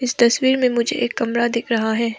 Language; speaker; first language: Hindi; non-native, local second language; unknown